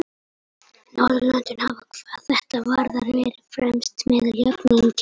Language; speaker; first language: Icelandic; non-native, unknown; Polish